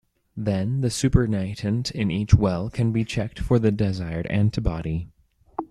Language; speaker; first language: English; native; English